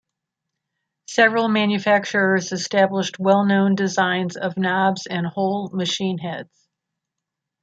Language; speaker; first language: English; native; English